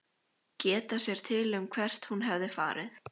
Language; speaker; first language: Icelandic; native; Icelandic